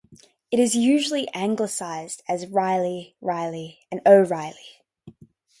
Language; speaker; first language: English; native; English